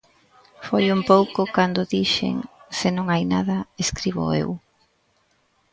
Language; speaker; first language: Galician; native; Galician